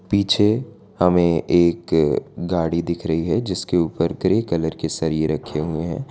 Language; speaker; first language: Hindi; non-native, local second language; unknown